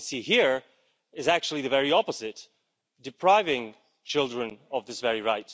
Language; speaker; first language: English; non-native, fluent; Slovak